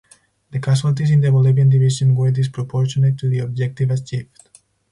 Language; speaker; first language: English; non-native, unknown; Spanish